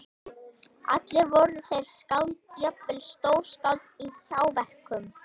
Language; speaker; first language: Icelandic; native; Icelandic